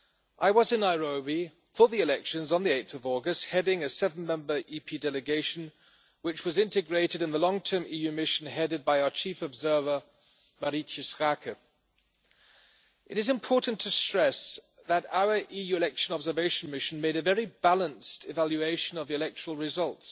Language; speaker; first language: English; non-native, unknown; German